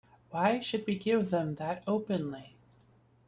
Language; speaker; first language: English; native; English